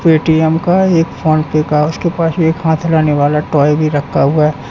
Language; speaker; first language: Hindi; native; Hindi